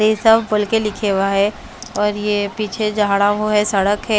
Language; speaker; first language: Hindi; non-native, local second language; Punjabi